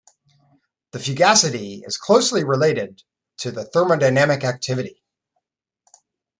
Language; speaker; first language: English; native; English